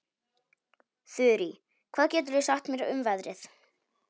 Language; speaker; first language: Icelandic; non-native, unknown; Polish